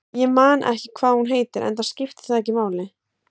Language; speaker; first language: Icelandic; native; Icelandic